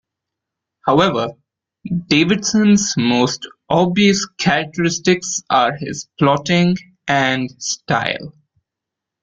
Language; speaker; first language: English; non-native, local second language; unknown